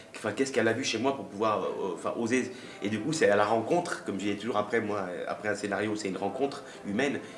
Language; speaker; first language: French; early bilingual, other home language; Arabic